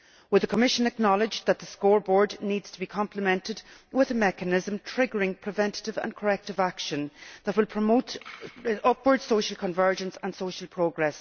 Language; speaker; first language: English; native; English